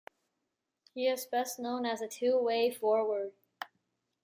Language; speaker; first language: English; non-native, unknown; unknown